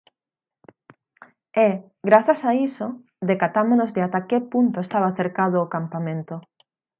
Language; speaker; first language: Galician; native; Galician